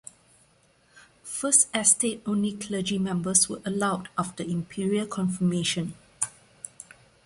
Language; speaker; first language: English; non-native, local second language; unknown